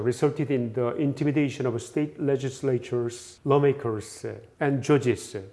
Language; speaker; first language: English; non-native, fluent; Korean